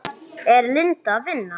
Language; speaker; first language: Icelandic; non-native, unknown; English